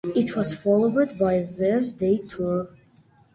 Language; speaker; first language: English; native; English